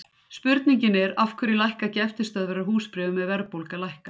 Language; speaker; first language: Icelandic; native; Icelandic